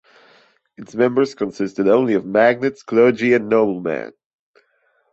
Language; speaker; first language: English; non-native, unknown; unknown